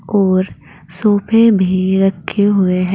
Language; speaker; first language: Hindi; native; Hindi